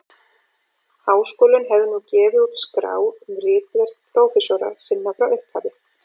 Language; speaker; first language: Icelandic; native; Icelandic